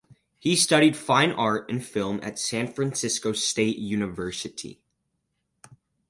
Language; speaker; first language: English; native; English